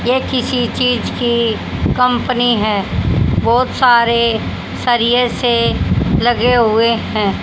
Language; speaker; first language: Hindi; native; Hindi